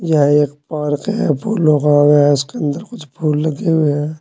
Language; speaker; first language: Hindi; native; Hindi